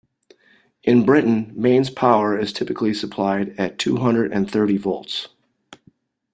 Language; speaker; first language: English; native; English